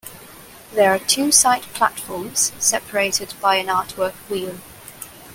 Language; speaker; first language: English; non-native, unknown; Cantonese